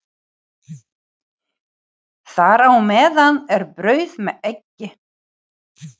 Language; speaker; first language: Icelandic; non-native, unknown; Ukrainian